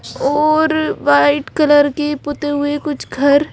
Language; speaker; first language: Hindi; native; Hindi